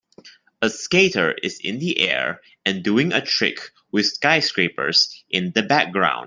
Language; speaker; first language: English; non-native, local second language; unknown